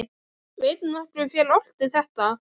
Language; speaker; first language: Icelandic; native; Icelandic